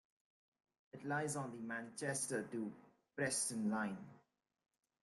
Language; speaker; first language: English; native; English